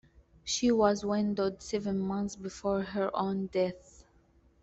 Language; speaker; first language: English; native; English